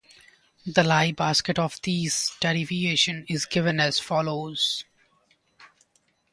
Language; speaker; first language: English; non-native, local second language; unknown